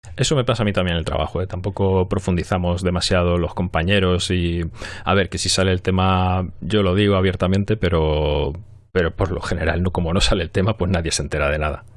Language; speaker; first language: Spanish; native; Spanish